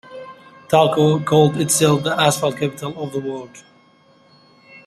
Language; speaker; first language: English; non-native, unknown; Central Kurdish